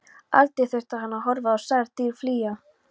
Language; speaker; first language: Icelandic; non-native, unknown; Polish